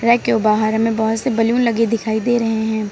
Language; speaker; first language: Hindi; native; Hindi